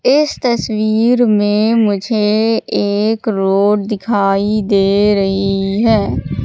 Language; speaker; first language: Hindi; native; Hindi